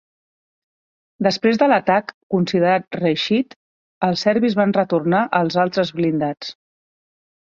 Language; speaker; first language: Catalan; native; Catalan